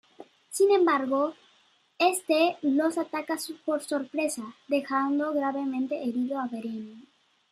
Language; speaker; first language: Spanish; native; Spanish